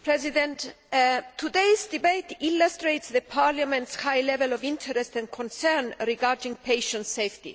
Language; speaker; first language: English; non-native, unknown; Greek